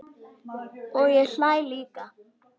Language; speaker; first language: Icelandic; native; Icelandic